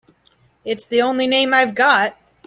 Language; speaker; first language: English; native; English